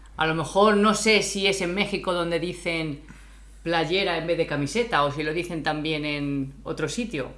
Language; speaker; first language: Spanish; native; Spanish